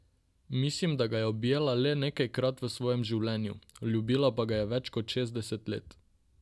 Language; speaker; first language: Slovenian; non-native, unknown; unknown